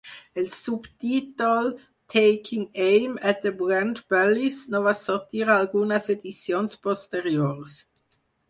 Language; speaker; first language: Catalan; non-native, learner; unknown